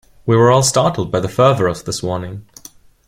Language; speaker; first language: English; non-native, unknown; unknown